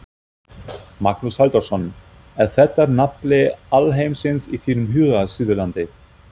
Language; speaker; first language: Icelandic; non-native, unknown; German